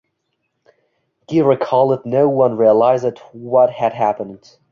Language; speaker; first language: English; non-native, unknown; Uzbek